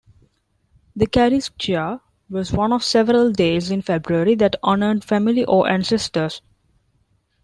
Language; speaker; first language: English; non-native, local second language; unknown